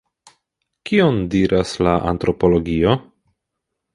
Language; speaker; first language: Esperanto; non-native, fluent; Polish